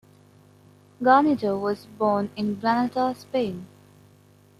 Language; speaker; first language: English; non-native, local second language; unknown